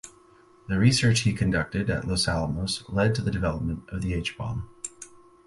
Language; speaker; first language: English; native; English